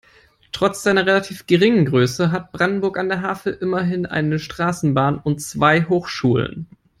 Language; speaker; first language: English; non-native, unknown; German